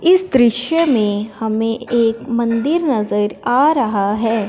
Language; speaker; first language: Hindi; non-native, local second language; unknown